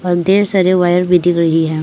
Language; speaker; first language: Hindi; non-native, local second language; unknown